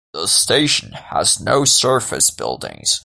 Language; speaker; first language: English; non-native, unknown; Portuguese